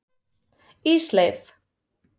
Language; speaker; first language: Icelandic; native; Icelandic